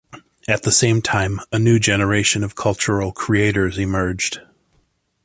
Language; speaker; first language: English; native; English